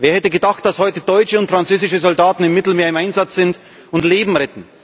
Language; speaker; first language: German; native; German